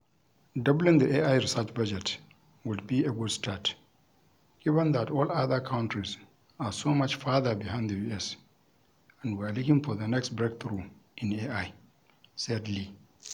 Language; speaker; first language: English; non-native, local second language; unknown